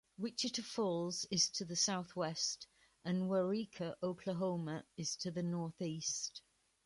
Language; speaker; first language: English; native; English